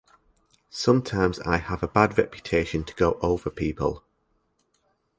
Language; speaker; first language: English; native; English